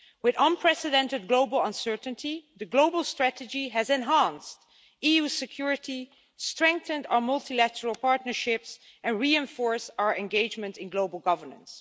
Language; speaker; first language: English; non-native, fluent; Dutch